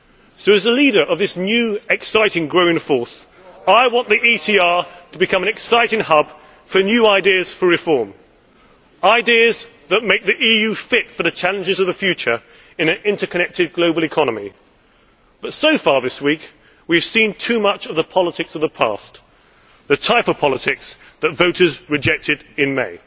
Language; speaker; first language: English; native; English